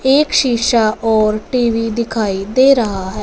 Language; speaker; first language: Hindi; non-native, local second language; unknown